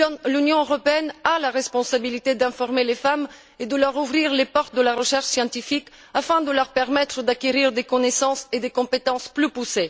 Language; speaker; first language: French; non-native, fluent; Bulgarian